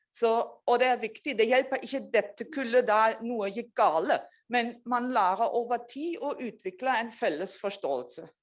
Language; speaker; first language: Norwegian; non-native, fluent; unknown